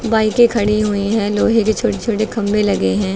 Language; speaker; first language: Hindi; native; Hindi